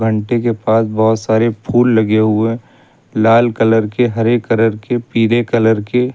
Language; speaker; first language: Hindi; native; Hindi